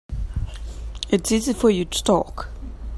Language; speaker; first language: English; native; English